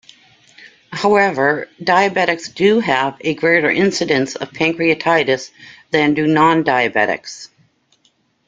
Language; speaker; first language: English; native; English